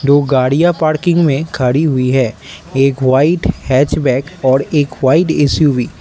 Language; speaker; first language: Hindi; non-native, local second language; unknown